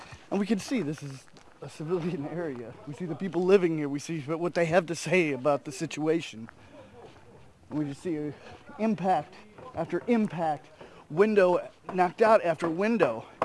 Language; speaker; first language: English; native; English